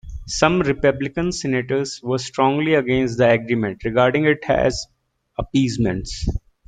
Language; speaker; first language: English; native; English